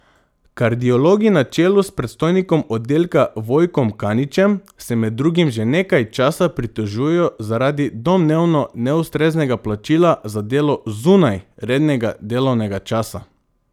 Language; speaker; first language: Slovenian; non-native, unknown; Macedonian